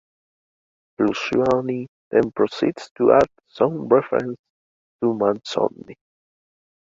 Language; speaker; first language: English; native; English